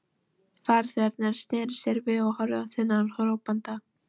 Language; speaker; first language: Icelandic; non-native, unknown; Polish